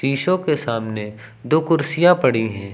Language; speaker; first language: Hindi; native; Hindi